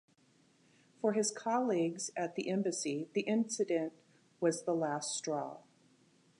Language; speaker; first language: English; native; English